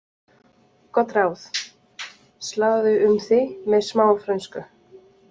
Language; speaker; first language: Icelandic; non-native, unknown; French